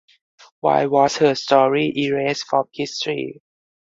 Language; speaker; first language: English; non-native, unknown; Thai